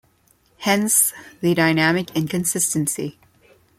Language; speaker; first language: English; non-native, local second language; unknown